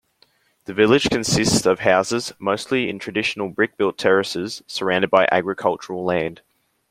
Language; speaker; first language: English; native; English